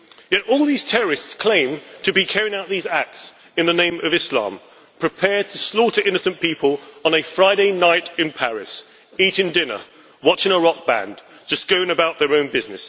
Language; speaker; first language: English; native; English